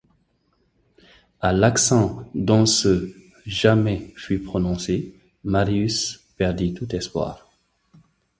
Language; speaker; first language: French; non-native, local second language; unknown